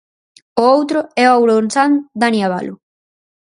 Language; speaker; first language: Galician; native; Galician